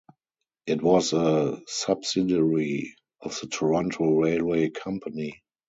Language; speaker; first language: English; non-native, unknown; German